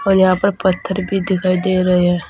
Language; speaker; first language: Hindi; native; Hindi